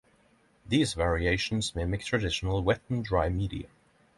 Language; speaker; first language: English; non-native, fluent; Norwegian